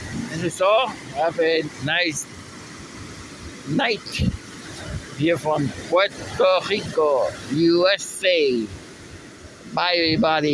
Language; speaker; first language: English; non-native, local second language; Spanish